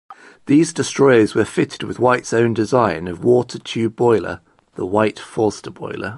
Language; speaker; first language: English; native; English